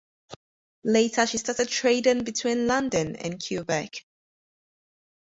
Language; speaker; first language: English; native; English